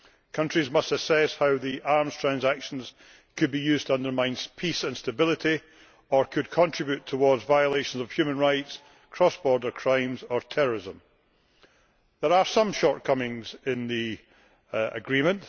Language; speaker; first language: English; native; English